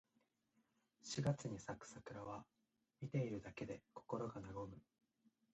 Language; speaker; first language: Japanese; native; Japanese